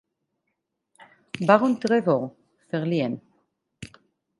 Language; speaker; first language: German; non-native, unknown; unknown